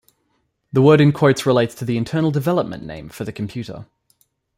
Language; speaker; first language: English; native; English